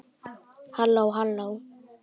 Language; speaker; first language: Icelandic; native; Icelandic